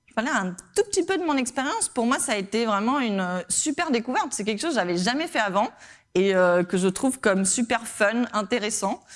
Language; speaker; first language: French; non-native, fluent; Spanish